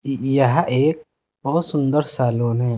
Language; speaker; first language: Hindi; native; Hindi